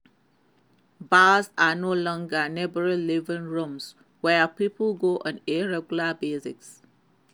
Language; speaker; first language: English; non-native, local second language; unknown